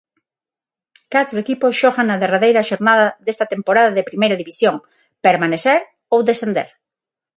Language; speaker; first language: Galician; non-native, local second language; Spanish